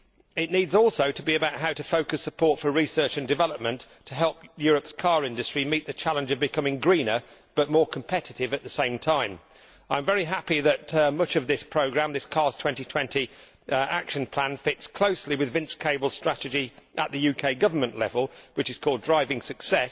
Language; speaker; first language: English; native; English